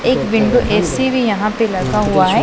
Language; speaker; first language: Hindi; non-native, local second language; Punjabi